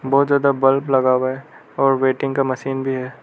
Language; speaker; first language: Hindi; non-native, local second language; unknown